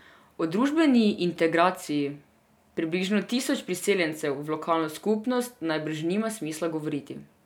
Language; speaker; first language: Slovenian; non-native, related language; Serbian